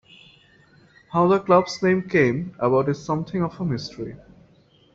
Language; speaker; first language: English; non-native, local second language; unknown